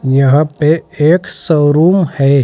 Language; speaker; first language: Hindi; native; Hindi